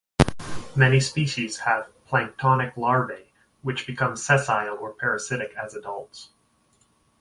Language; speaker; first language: English; native; English